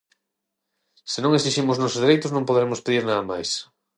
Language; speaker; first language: Galician; non-native, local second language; Spanish